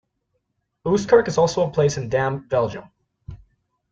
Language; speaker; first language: English; non-native, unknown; Spanish